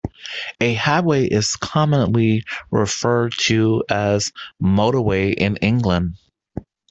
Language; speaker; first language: English; native; English